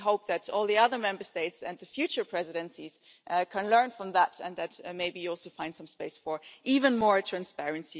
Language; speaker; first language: English; non-native, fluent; German